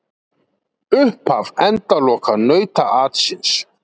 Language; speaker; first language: Icelandic; native; Icelandic